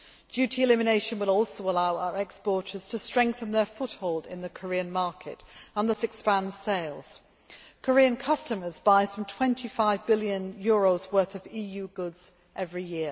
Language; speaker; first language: English; non-native, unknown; Greek